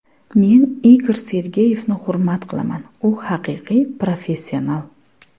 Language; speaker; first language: Uzbek; native; Uzbek